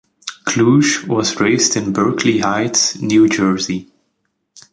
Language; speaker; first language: English; native; English